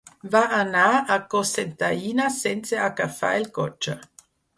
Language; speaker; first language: Catalan; non-native, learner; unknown